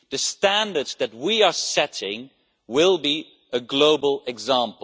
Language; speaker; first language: English; non-native, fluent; Dutch